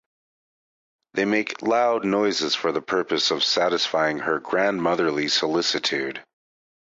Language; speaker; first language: English; native; English